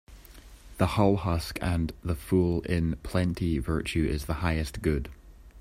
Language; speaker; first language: English; native; English